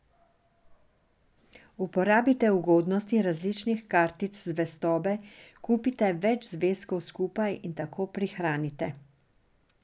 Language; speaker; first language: Slovenian; non-native, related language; Serbian